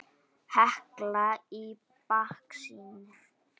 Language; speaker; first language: Icelandic; native; Icelandic